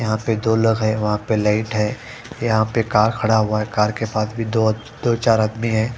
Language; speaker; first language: Hindi; non-native, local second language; Punjabi